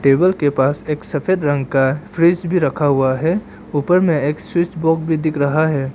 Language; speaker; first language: Hindi; non-native, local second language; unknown